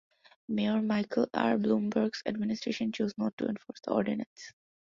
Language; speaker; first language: English; non-native, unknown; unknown